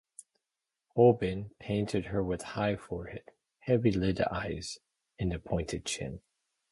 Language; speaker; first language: English; native; English